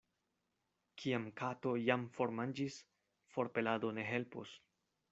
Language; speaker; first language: Esperanto; non-native, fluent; Spanish